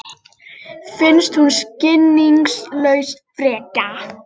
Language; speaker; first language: Icelandic; native; Icelandic